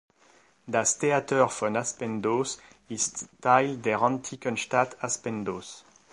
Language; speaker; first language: German; non-native, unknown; French